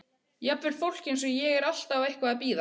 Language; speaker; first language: Icelandic; native; Icelandic